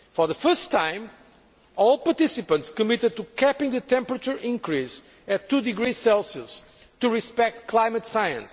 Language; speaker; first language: English; non-native, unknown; Portuguese